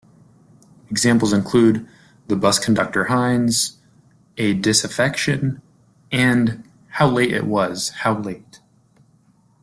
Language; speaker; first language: English; native; English